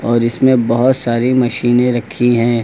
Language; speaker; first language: Hindi; native; Hindi